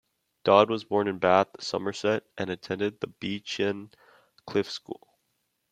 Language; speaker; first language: English; native; English